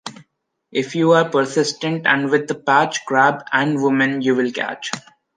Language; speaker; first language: English; non-native, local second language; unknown